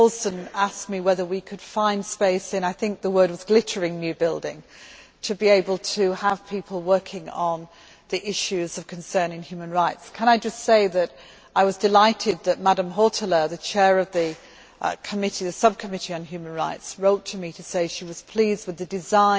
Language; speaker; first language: English; native; English